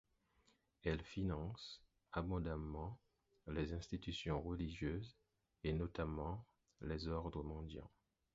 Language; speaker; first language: French; non-native, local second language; Haitian Creole